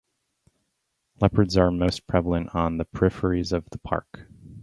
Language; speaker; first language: English; native; English